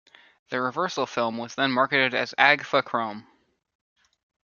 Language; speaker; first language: English; native; English